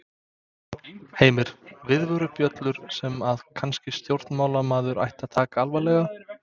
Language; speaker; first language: Icelandic; non-native, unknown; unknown